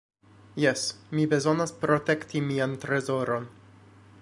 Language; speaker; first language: Esperanto; non-native, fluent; English